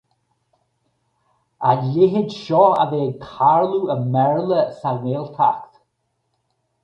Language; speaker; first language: Irish; native; Irish